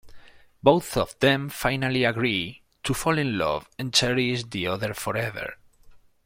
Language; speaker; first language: English; non-native, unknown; Spanish